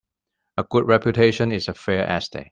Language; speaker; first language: English; non-native, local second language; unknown